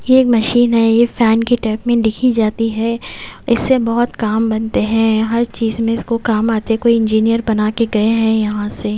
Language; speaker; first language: Hindi; native; Hindi